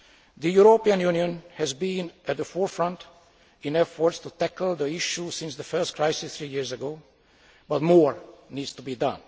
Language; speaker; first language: English; non-native, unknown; Hungarian